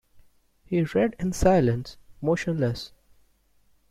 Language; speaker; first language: English; non-native, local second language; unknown